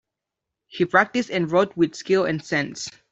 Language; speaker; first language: English; non-native, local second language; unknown